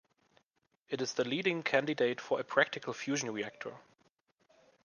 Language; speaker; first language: English; non-native, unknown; German